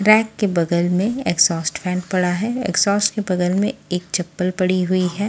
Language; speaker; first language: Hindi; native; Hindi